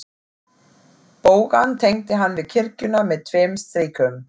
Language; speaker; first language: Icelandic; non-native, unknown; German